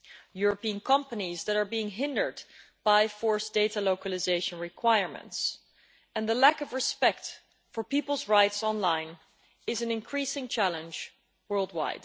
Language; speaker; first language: English; non-native, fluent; Dutch